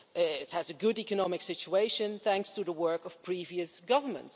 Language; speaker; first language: English; non-native, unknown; Dutch